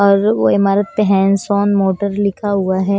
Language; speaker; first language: Hindi; non-native, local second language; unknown